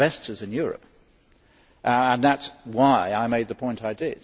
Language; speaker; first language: English; native; English